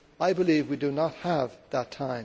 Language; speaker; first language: English; native; English